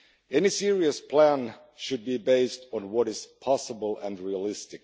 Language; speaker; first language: English; non-native, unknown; Finnish